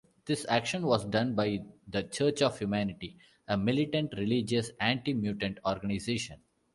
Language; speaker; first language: English; non-native, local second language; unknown